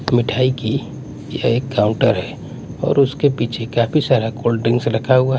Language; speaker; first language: Hindi; non-native, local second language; Punjabi